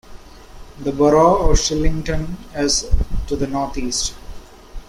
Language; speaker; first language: English; non-native, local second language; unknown